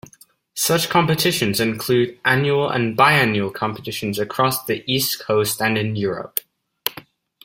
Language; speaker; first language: English; native; English